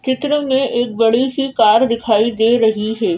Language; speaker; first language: Hindi; native; Hindi